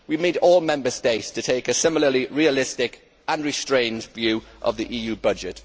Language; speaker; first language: English; native; English